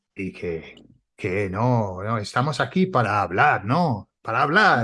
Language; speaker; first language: Spanish; non-native, fluent; English